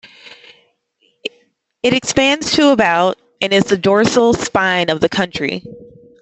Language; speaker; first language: English; native; English